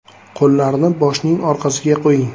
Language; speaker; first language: Uzbek; native; Uzbek